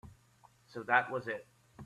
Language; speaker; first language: English; native; English